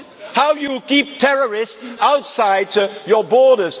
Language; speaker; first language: English; non-native, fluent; Dutch